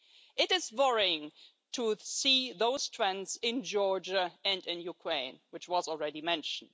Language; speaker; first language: English; non-native, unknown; German